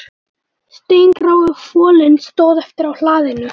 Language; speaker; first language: Icelandic; native; Icelandic